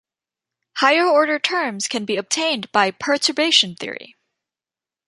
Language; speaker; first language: English; native; English